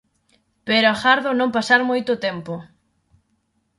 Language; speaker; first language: Galician; native; Galician